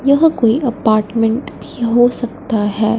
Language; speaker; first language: Hindi; non-native, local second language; Punjabi